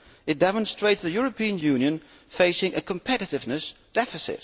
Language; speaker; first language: English; non-native, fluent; Dutch